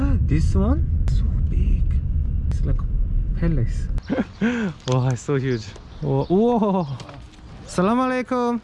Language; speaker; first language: English; non-native, learner; Korean